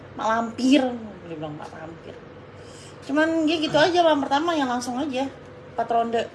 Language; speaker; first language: Indonesian; native; Indonesian